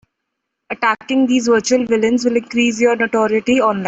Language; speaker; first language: English; non-native, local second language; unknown